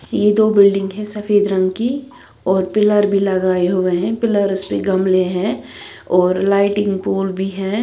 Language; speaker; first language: Hindi; non-native, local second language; Punjabi